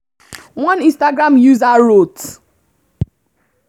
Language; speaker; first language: English; non-native, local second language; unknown